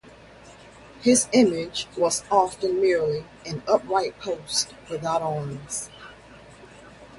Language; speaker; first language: English; native; English